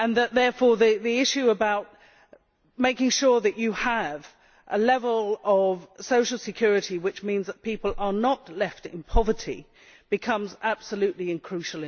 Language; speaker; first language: English; native; English